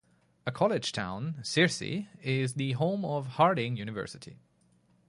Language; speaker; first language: English; native; English